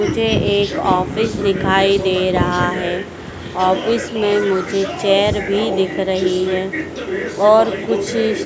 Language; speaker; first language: Hindi; native; Hindi